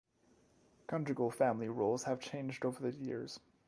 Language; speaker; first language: English; non-native, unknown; French